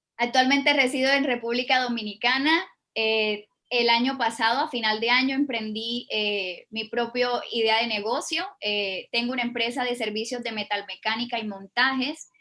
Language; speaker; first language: Spanish; native; Spanish